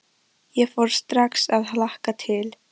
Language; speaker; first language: Icelandic; non-native, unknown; Polish